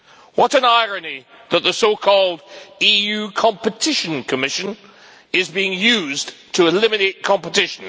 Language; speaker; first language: English; native; English